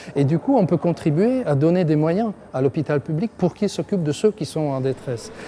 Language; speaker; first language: French; non-native, fluent; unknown